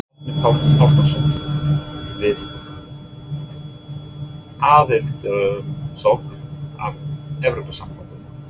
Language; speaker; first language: Icelandic; non-native, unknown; English